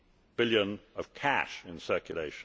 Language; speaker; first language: English; native; English